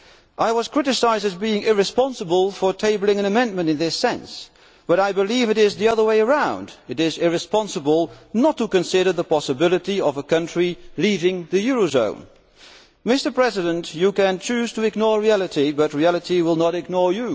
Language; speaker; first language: English; non-native, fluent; Dutch